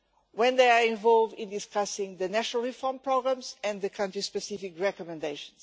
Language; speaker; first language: English; non-native, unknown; Portuguese